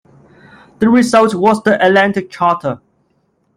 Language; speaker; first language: English; non-native, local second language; Cantonese